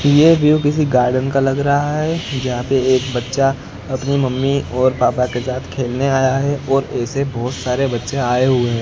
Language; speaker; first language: Hindi; non-native, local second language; Gujarati